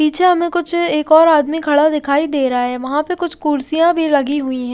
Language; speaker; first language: Hindi; native; Hindi